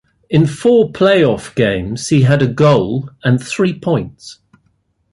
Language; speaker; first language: English; native; English